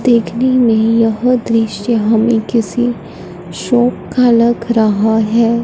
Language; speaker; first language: Hindi; non-native, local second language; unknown